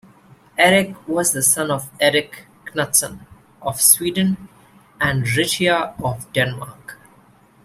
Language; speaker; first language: English; non-native, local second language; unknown